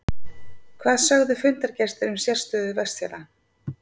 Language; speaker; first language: Icelandic; native; Icelandic